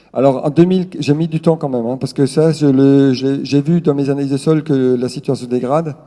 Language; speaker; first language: French; non-native, local second language; Swiss German